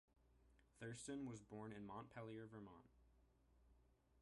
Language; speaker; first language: English; native; English